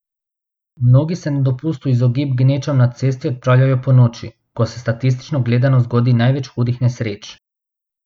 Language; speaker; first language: Slovenian; non-native, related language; Bosnian